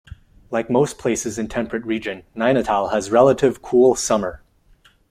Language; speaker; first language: English; non-native, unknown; French